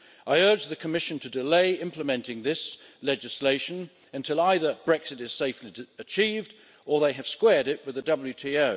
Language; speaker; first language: English; native; English